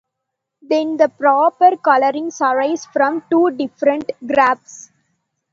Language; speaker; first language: English; non-native, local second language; Tamil